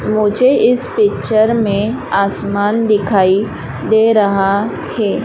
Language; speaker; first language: Hindi; native; Hindi